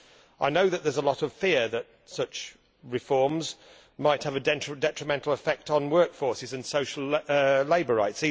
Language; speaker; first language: English; native; English